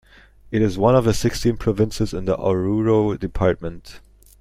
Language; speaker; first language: English; native; English